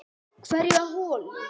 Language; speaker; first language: Icelandic; native; Icelandic